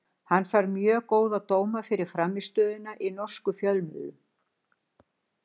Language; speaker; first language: Icelandic; native; Icelandic